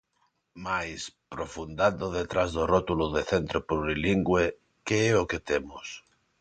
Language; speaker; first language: Galician; non-native, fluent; Spanish